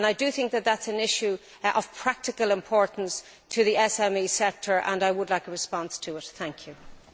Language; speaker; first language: English; native; English